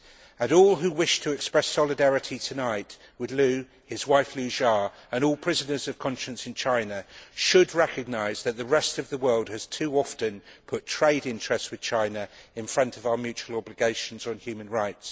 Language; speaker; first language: English; native; English